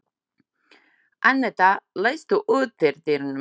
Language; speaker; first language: Icelandic; non-native, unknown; Slovak